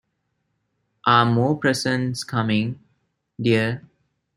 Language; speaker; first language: English; non-native, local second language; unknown